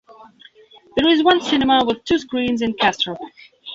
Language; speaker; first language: English; non-native, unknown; Belarusian